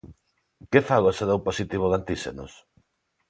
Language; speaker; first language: Galician; non-native, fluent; Spanish